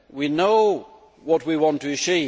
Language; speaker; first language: English; non-native, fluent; Swedish